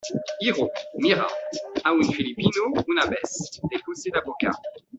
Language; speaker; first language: Spanish; non-native, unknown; French